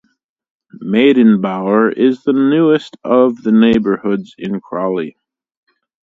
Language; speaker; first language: English; native; English